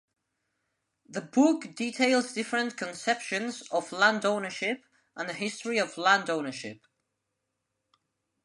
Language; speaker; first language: English; non-native, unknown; Spanish